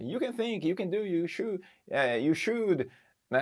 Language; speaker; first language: English; non-native, fluent; Portuguese